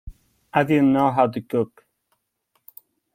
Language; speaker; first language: English; non-native, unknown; Spanish